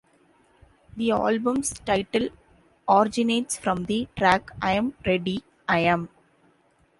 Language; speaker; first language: English; non-native, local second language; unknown